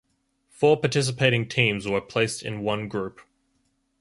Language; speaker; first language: English; native; English